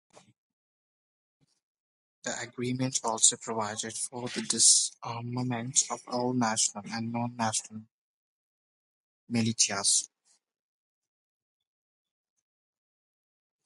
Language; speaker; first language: English; non-native, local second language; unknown